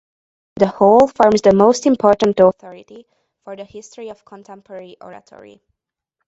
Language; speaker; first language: English; non-native, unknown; Hungarian